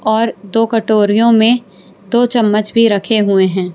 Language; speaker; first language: Hindi; non-native, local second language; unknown